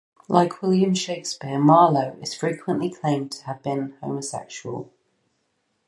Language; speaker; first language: English; native; English